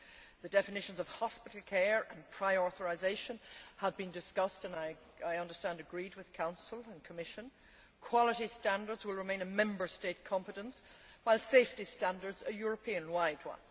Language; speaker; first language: English; native; English